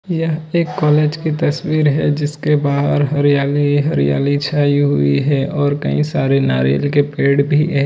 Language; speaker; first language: Hindi; non-native, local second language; Gujarati